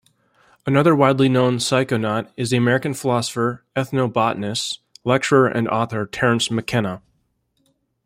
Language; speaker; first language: English; native; English